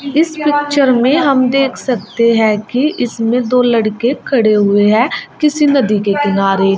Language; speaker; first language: Hindi; native; Hindi